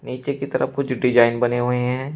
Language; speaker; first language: Hindi; native; Hindi